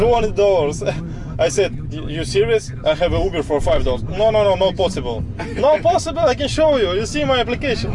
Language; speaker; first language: English; non-native, learner; Russian